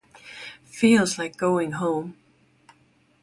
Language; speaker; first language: English; non-native, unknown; Estonian